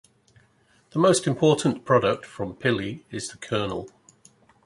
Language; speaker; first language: English; native; English